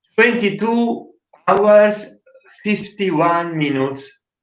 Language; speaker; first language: English; non-native, learner; Italian